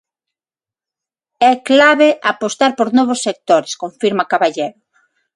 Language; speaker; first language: Galician; non-native, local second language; Spanish